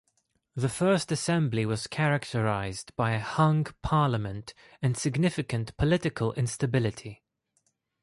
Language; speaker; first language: English; non-native, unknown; Greek